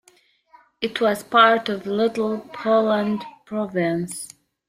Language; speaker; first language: English; native; English